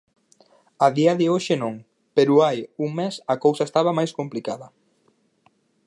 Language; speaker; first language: Galician; native; Galician